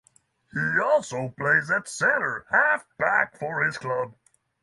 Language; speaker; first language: English; non-native, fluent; Norwegian